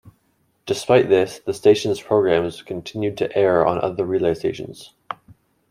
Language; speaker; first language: English; native; English